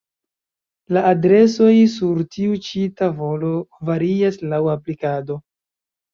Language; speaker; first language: Esperanto; non-native, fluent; Chinese